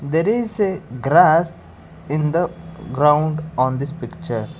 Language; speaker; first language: English; non-native, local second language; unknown